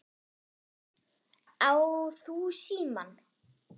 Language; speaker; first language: Icelandic; non-native, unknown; German